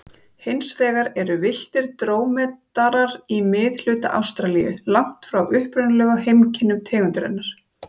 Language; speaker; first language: Icelandic; native; Icelandic